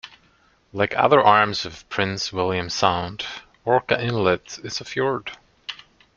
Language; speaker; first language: English; non-native, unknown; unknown